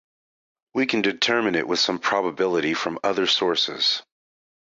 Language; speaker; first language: English; native; English